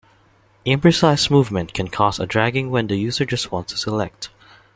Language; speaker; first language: English; non-native, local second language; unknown